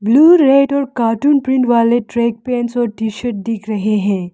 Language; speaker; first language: Hindi; non-native, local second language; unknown